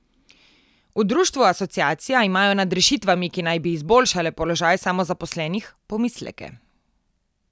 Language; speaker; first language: Slovenian; native; Slovenian